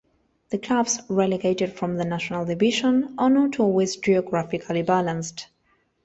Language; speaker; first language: English; non-native, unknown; Spanish